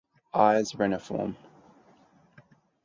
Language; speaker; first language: English; native; English